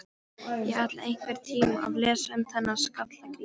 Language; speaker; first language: Icelandic; non-native, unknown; Polish